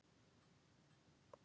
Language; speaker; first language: Icelandic; native; Icelandic